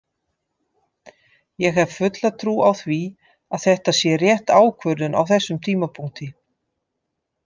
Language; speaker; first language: Icelandic; non-native, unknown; Dutch